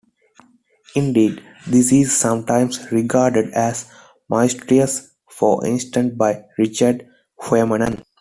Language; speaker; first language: English; non-native, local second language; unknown